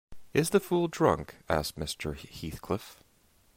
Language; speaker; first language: English; native; English